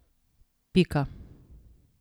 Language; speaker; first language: Slovenian; native; Slovenian